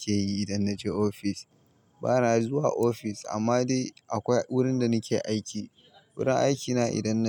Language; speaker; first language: Hausa; native; Hausa